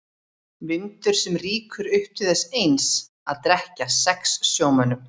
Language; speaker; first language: Icelandic; native; Icelandic